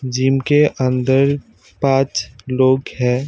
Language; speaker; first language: Hindi; non-native, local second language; Assamese